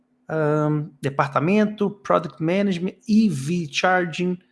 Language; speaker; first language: English; non-native, fluent; Portuguese